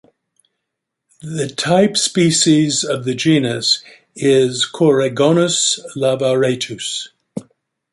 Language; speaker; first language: English; native; English